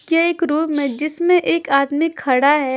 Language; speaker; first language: Hindi; non-native, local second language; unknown